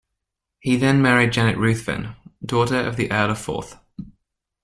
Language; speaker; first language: English; native; English